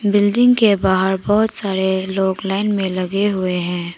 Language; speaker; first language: Hindi; non-native, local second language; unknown